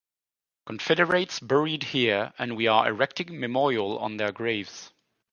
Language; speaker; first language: English; non-native, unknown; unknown